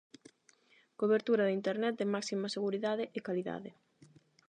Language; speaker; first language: Galician; non-native, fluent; Spanish